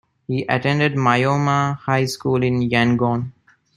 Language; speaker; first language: English; non-native, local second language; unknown